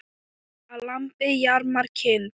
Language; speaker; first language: Icelandic; non-native, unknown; Thai